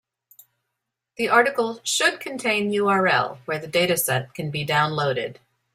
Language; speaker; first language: English; native; English